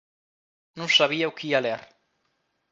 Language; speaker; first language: Galician; native; Galician